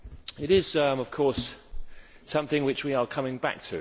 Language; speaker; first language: English; native; English